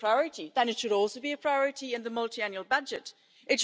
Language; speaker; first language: English; non-native, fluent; German